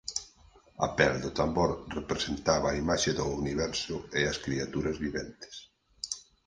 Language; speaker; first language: Galician; native; Galician